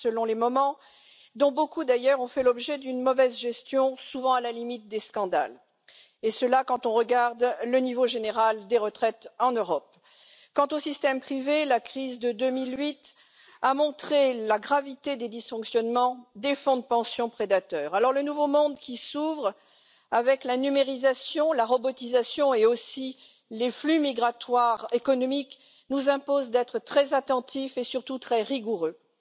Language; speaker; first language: English; native; English